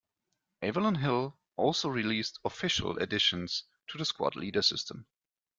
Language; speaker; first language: English; non-native, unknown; German